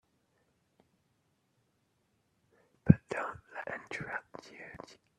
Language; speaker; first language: English; native; English